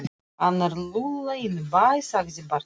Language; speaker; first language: Icelandic; non-native, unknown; Russian